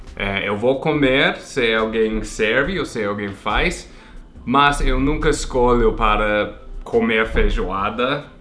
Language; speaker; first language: Portuguese; non-native, fluent; English